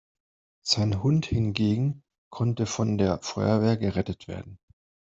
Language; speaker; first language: German; non-native, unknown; Spanish